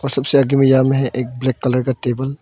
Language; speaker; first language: Hindi; non-native, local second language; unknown